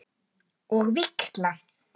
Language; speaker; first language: Icelandic; native; Icelandic